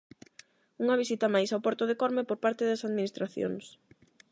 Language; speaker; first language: Galician; non-native, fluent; Spanish